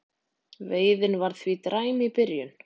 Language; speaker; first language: Icelandic; native; Icelandic